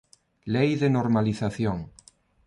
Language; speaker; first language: Galician; non-native, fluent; Spanish